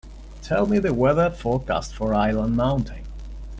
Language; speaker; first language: English; native; English